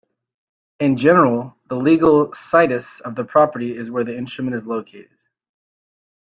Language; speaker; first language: English; native; English